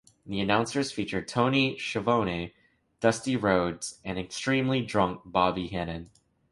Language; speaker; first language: English; native; English